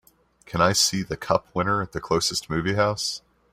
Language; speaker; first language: English; native; English